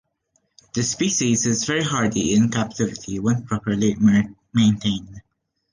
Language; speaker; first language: English; non-native, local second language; Maltese